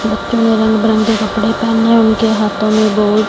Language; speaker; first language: Hindi; non-native, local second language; Punjabi